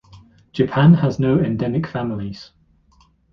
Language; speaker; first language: English; native; English